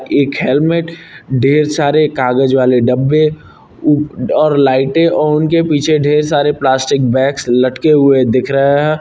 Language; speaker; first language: Hindi; native; Hindi